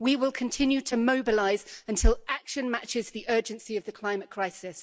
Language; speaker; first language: English; native; English